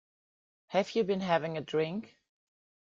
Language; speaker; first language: English; non-native, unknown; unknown